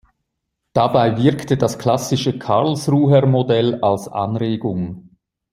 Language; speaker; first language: German; native; German